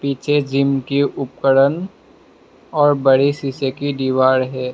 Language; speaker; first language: Hindi; non-native, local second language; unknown